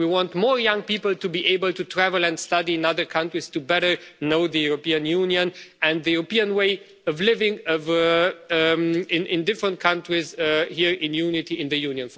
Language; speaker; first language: English; non-native, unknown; Romanian